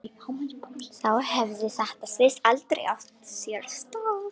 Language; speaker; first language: Icelandic; non-native, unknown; Romanian